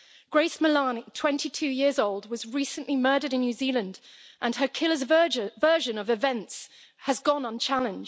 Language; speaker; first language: English; native; English